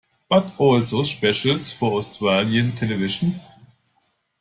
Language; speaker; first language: English; non-native, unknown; German